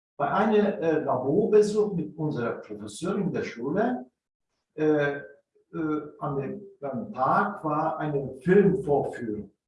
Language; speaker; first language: German; non-native, fluent; Turkish